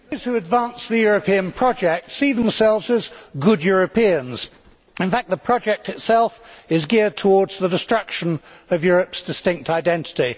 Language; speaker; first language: English; native; English